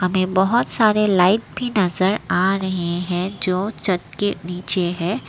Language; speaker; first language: Hindi; non-native, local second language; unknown